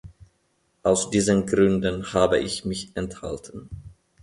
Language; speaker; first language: German; non-native, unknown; Finnish